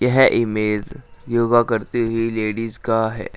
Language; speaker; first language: Hindi; native; Hindi